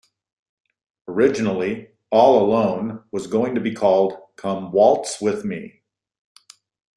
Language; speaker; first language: English; native; English